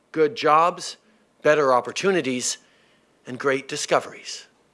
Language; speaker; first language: English; early bilingual, other home language; French